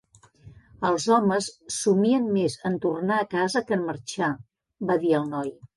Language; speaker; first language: Catalan; native; Catalan